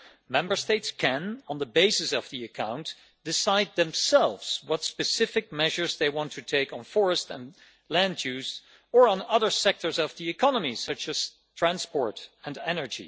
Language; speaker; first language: English; non-native, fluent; Dutch